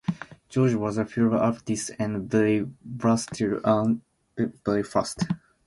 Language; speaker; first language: English; non-native, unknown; Japanese